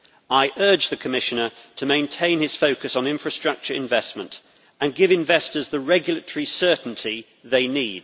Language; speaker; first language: English; native; English